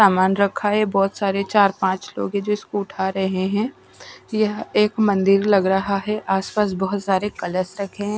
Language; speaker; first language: Hindi; non-native, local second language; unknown